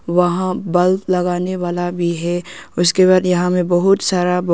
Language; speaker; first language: Hindi; early bilingual, other home language; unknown